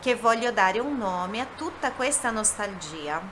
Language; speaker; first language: Italian; non-native, fluent; Portuguese